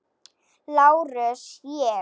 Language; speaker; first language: Icelandic; non-native, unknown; Slovak